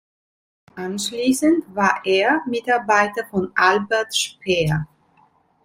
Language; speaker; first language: German; non-native, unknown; Italian